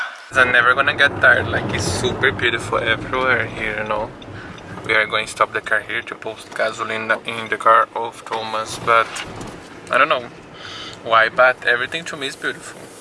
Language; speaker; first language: English; non-native, learner; Portuguese